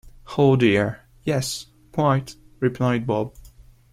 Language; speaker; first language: English; non-native, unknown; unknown